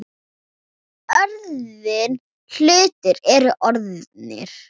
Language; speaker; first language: Icelandic; non-native, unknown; Thai